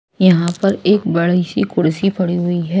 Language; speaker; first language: Hindi; non-native, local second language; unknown